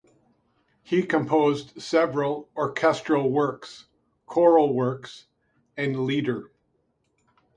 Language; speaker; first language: English; native; English